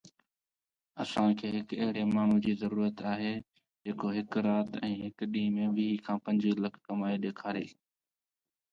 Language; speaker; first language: English; non-native, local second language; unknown